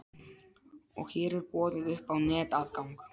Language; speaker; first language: Icelandic; non-native, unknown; Polish